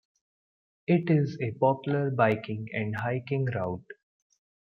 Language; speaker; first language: English; non-native, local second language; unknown